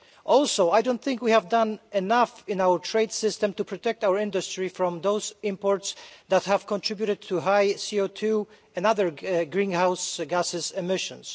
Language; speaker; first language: English; non-native, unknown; Polish